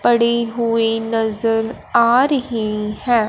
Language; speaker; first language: Hindi; non-native, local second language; Punjabi